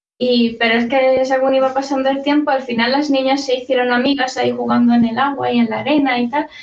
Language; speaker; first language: Spanish; non-native, fluent; Hungarian